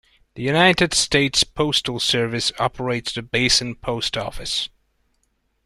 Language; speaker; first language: English; non-native, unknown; Hungarian